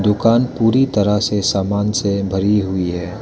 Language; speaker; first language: Hindi; non-native, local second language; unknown